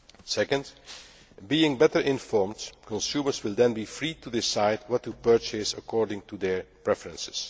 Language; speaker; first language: English; non-native, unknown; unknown